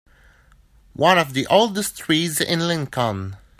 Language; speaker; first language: English; native; English